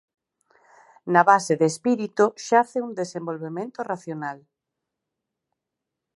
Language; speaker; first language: Galician; native; Galician